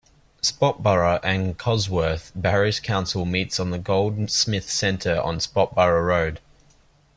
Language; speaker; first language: English; native; English